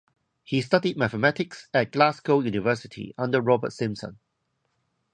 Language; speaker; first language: English; non-native, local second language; Cantonese